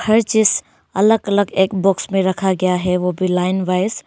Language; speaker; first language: Hindi; non-native, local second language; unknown